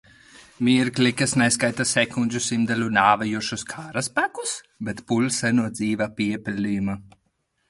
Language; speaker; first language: Latvian; non-native, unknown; Lithuanian